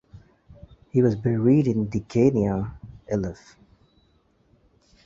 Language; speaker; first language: English; native; English